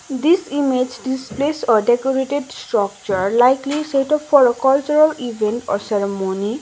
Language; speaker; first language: English; non-native, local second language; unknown